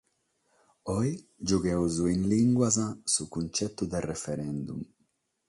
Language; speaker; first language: Sardinian; non-native, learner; Catalan